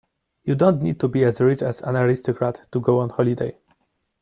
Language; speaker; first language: English; non-native, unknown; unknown